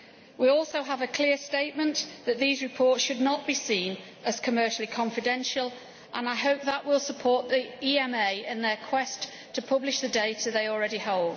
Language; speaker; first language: English; native; English